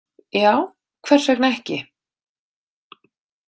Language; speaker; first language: Icelandic; native; Icelandic